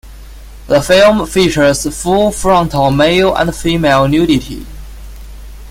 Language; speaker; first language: English; non-native, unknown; Chinese